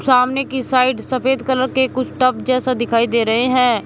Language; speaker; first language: Hindi; native; Hindi